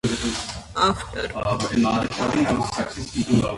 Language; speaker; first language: English; non-native, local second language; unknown